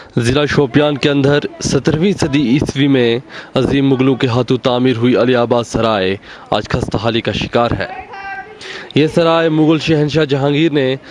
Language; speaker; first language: Urdu; non-native, local second language; Kashmiri